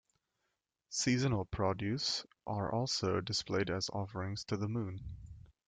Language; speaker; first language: English; native; English